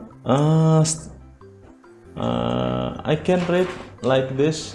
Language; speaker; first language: English; non-native, learner; Indonesian